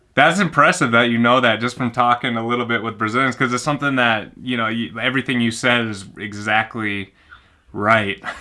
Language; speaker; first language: English; native; English